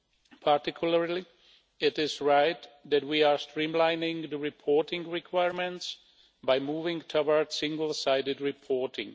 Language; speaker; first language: English; non-native, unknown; Czech